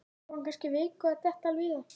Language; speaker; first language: Icelandic; native; Icelandic